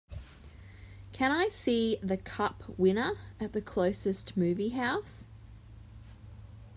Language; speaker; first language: English; native; English